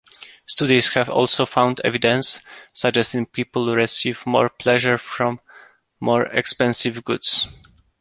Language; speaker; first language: English; non-native, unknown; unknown